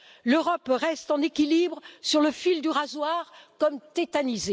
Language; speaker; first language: French; native; French